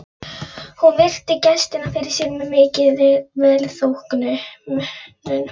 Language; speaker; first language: Icelandic; non-native, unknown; Polish